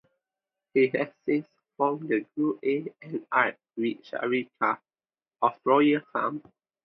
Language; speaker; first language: English; non-native, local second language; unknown